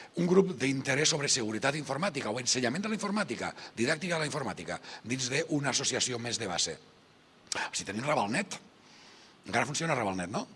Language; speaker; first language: Catalan; native; Catalan